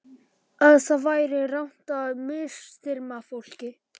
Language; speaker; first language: Icelandic; non-native, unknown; Polish